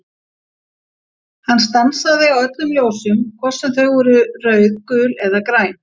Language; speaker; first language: Icelandic; native; Icelandic